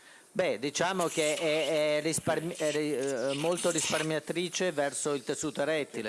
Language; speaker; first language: Italian; native; Italian